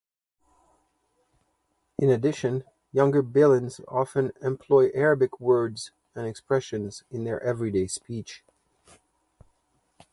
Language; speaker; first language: English; native; English